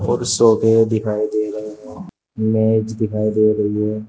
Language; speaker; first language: Hindi; native; Hindi